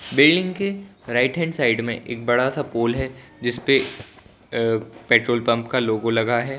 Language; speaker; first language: Hindi; non-native, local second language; Gujarati